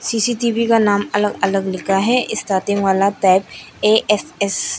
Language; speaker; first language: Hindi; non-native, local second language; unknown